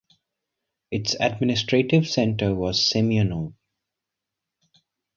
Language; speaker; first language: English; non-native, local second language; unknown